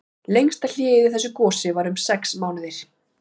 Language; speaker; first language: Icelandic; native; Icelandic